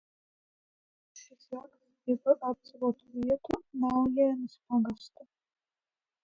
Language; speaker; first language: Latvian; non-native, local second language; Russian